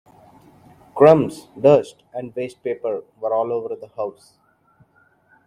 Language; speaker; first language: English; non-native, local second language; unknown